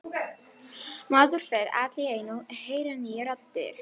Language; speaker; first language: Icelandic; non-native, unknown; Polish